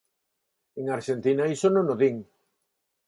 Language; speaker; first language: Galician; non-native, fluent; Spanish